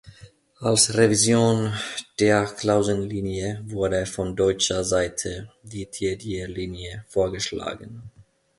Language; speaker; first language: German; non-native, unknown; Finnish